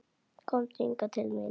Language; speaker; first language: Icelandic; native; Icelandic